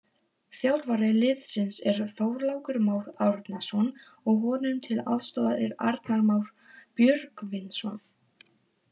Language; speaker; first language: Icelandic; non-native, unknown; Polish